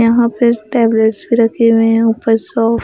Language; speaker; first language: Hindi; non-native, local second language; Punjabi